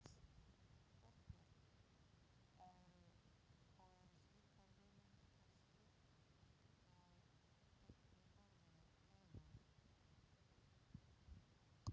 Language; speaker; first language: Icelandic; non-native, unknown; Polish